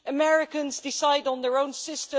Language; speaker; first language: English; non-native, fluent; Dutch